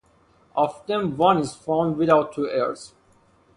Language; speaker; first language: English; non-native, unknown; Persian